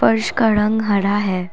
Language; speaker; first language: Hindi; non-native, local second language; Assamese